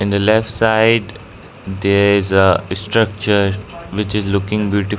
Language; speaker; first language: English; non-native, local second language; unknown